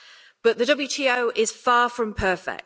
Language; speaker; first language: English; native; English